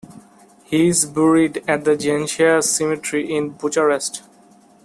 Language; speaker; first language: English; non-native, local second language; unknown